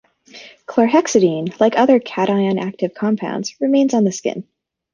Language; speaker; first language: English; native; English